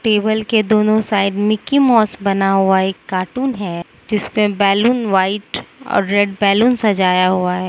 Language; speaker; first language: Hindi; non-native, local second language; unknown